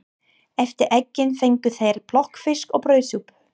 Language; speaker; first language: Icelandic; non-native, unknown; English